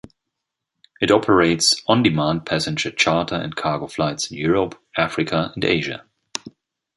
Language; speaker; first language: English; non-native, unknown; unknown